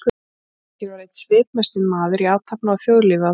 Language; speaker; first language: Icelandic; native; Icelandic